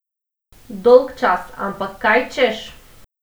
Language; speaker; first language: Slovenian; non-native, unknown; Macedonian